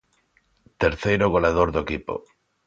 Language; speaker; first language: Galician; non-native, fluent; Spanish